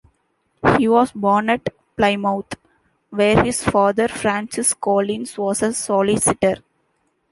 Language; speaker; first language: English; non-native, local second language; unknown